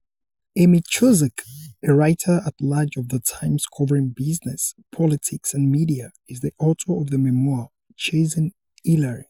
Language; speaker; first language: English; non-native, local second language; Yoruba